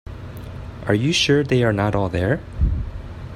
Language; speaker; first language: English; native; English